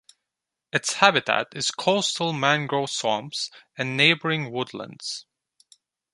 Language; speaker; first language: English; non-native, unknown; Turkish